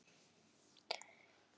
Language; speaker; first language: Icelandic; non-native, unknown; Polish